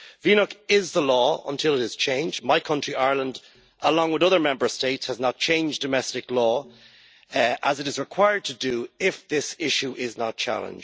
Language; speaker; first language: English; native; English